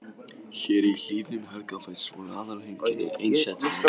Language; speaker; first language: Icelandic; non-native, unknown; Polish